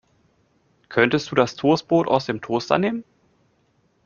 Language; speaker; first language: German; native; German